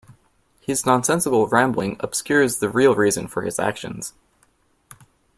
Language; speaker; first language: English; native; English